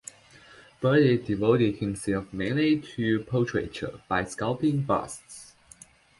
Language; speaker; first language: English; non-native, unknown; Chinese